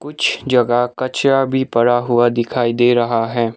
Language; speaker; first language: Hindi; non-native, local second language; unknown